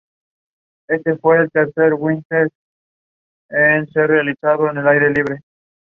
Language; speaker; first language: English; non-native, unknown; Spanish